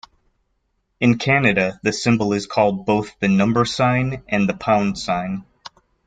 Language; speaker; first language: English; native; English